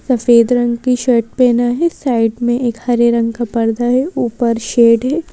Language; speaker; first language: Hindi; native; Hindi